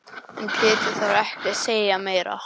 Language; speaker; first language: Icelandic; non-native, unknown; English